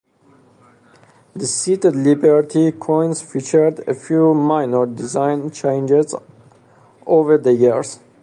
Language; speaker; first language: English; non-native, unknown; Persian